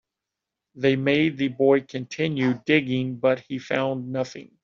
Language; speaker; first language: English; native; English